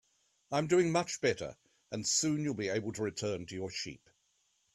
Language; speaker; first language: English; native; English